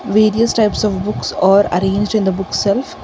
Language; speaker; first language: English; non-native, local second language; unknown